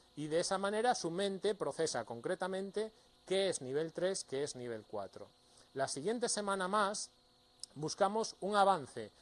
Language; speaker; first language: Spanish; native; Spanish